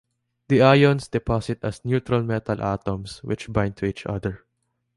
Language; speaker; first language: English; non-native, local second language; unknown